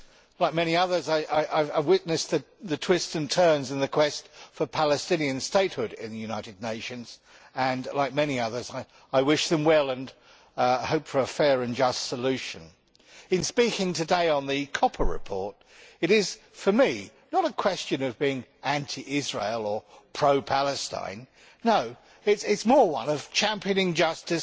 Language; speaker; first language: English; native; English